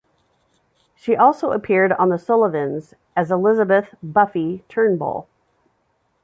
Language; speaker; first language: English; native; English